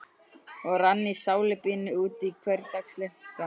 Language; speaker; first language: Icelandic; native; Icelandic